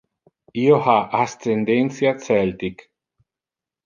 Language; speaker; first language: Interlingua; non-native, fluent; Italian